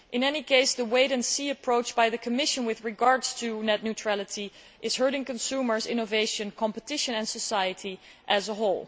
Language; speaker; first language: English; non-native, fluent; Dutch